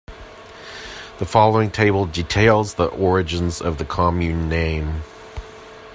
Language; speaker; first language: English; non-native, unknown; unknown